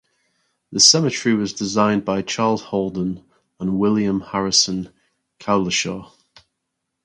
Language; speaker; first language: English; native; English